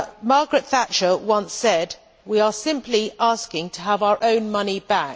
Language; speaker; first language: English; native; English